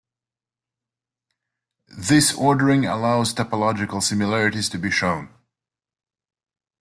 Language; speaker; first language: English; native; English